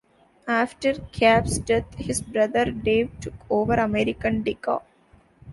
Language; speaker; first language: English; non-native, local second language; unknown